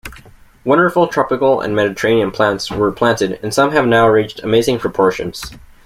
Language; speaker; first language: English; native; English